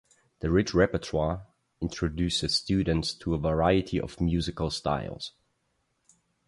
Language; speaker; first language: English; non-native, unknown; German